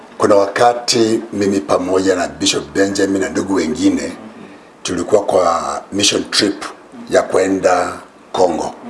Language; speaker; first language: Swahili; non-native, local second language; Luyia